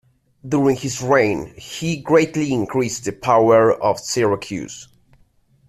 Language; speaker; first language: English; native; English